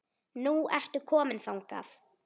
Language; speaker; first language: Icelandic; native; Icelandic